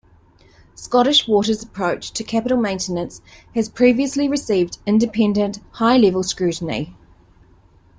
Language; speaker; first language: English; native; English